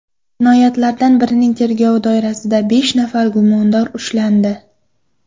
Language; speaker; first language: Uzbek; non-native, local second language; Kara-Kalpak